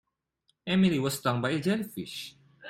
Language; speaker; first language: English; non-native, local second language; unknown